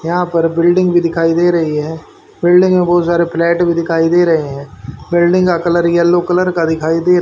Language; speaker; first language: Hindi; native; Hindi